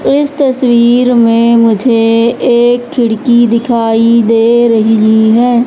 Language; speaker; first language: Hindi; native; Hindi